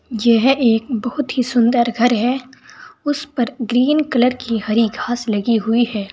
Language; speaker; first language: Hindi; native; Hindi